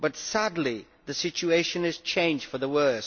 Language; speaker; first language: English; native; English